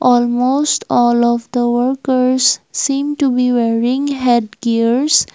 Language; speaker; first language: English; non-native, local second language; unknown